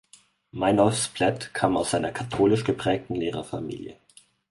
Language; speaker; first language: German; native; German